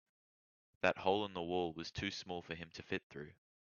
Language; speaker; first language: English; native; English